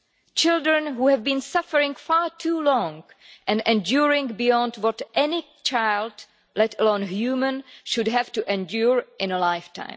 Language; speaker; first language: English; non-native, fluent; Czech